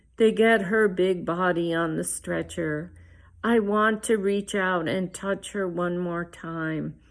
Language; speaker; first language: English; early bilingual, other home language; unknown